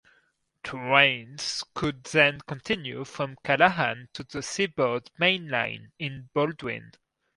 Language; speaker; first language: English; non-native, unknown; French